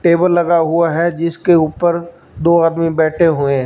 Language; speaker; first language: Hindi; non-native, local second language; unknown